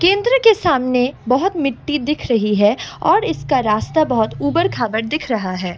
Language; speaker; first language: Hindi; non-native, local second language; Assamese